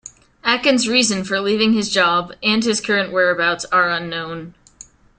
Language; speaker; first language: English; native; English